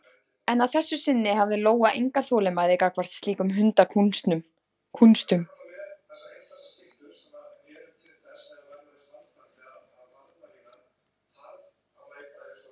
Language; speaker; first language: Icelandic; native; Icelandic